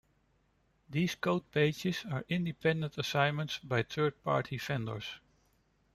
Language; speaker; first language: English; non-native, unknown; Dutch